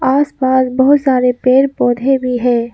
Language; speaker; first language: Hindi; non-native, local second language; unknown